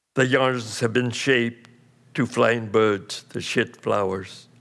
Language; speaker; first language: English; early bilingual, other home language; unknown